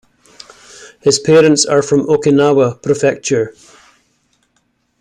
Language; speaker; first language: English; native; English